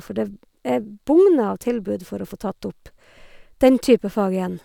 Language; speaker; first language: Norwegian; native; Norwegian